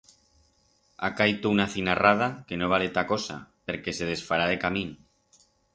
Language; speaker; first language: Aragonese; non-native, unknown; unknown